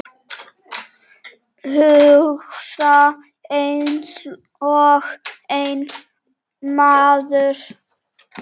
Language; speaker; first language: Icelandic; non-native, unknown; Czech